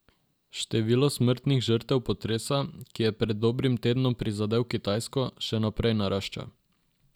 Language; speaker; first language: Slovenian; non-native, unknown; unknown